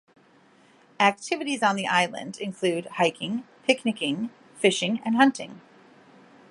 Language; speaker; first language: English; native; English